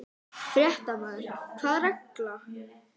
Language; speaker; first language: Icelandic; non-native, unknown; English